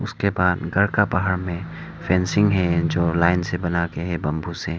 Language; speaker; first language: Hindi; non-native, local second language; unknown